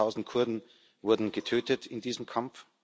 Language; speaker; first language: German; native; German